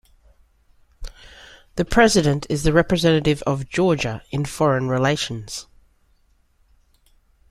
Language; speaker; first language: English; native; English